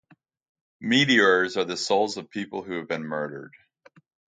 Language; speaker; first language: English; native; English